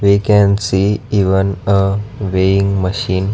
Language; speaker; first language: English; non-native, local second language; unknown